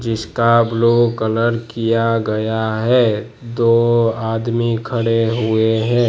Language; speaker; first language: Hindi; non-native, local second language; Gujarati